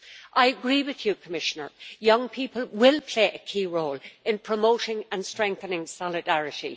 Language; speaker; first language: English; native; English